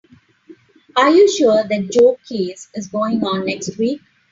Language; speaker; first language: English; non-native, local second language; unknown